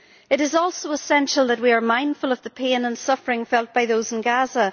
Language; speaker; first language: English; native; English